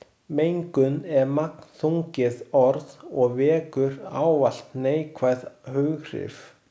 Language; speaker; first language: Icelandic; non-native, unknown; Chinese